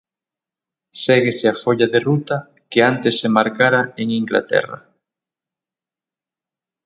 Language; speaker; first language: Galician; native; Galician